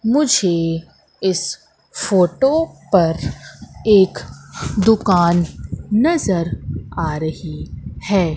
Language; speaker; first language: Hindi; native; Hindi